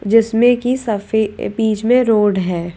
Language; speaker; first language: Hindi; native; Hindi